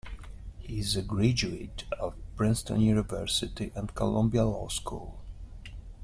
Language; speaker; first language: English; non-native, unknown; Italian